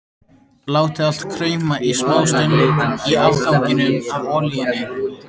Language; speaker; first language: Icelandic; native; Icelandic